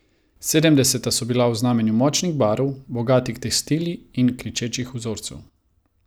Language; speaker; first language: Slovenian; non-native, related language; Croatian